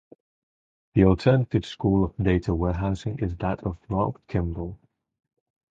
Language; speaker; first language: English; non-native, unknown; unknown